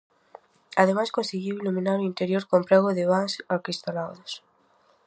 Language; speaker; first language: Galician; native; Galician